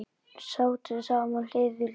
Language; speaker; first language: Icelandic; native; Icelandic